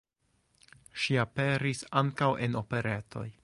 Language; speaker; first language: Esperanto; non-native, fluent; English